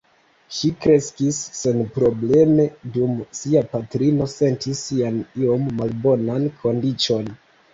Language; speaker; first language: Esperanto; non-native, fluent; Kinyarwanda